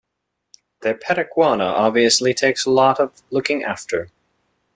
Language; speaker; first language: English; native; English